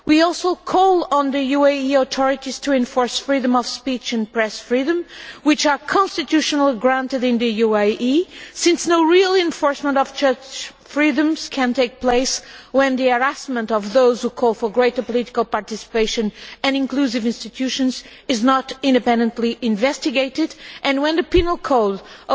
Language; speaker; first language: English; non-native, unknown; Portuguese